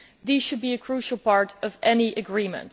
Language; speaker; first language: English; non-native, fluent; Dutch